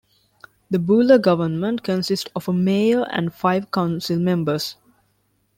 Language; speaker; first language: English; non-native, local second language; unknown